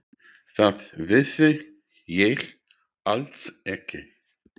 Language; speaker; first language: Icelandic; non-native, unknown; English